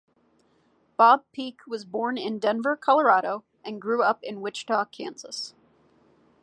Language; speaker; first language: English; native; English